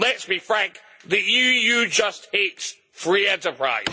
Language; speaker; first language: English; native; English